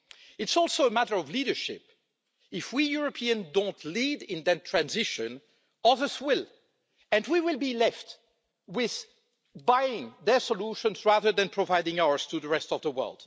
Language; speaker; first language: English; non-native, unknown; French